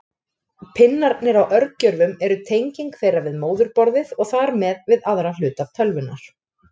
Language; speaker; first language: Icelandic; native; Icelandic